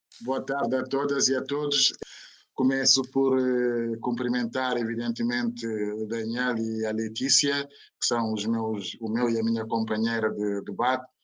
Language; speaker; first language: Portuguese; non-native, fluent; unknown